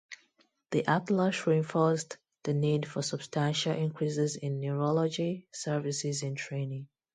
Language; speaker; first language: English; non-native, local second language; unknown